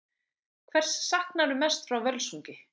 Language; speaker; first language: Icelandic; native; Icelandic